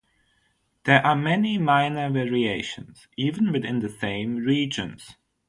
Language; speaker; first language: English; non-native, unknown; German